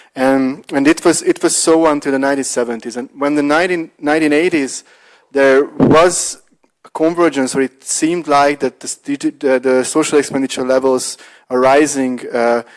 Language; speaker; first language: English; non-native, fluent; Hungarian